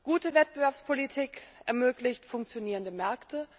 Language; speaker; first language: German; native; German